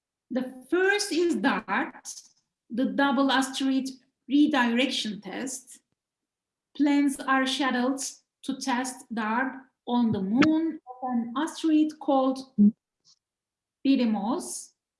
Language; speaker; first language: English; non-native, fluent; Turkish